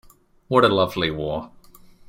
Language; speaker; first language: English; native; English